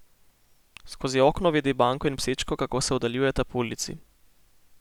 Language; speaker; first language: Slovenian; native; Slovenian